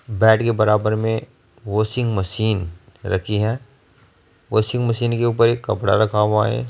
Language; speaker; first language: Hindi; native; Hindi